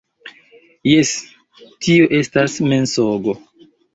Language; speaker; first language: Esperanto; non-native, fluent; Chinese